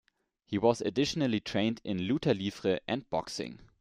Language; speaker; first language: English; non-native, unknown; German